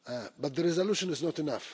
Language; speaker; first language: English; non-native, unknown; Russian